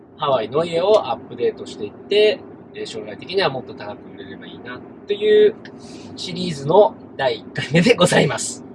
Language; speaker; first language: Japanese; native; Japanese